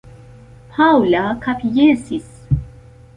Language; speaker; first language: Esperanto; non-native, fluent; Central Kurdish